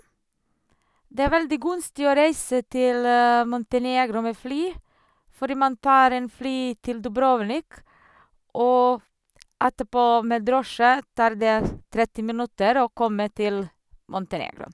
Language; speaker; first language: Norwegian; non-native, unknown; Serbian